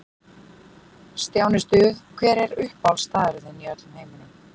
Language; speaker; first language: Icelandic; native; Icelandic